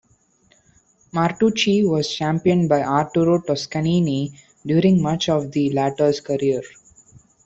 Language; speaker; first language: English; non-native, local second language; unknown